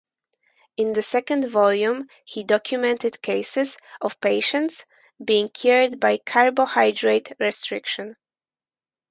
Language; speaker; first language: English; non-native, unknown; Polish